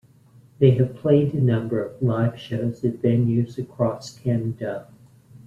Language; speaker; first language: English; native; English